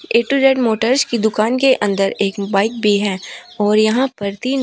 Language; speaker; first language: Hindi; native; Hindi